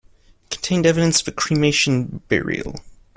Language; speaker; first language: English; native; English